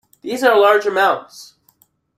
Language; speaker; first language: English; native; English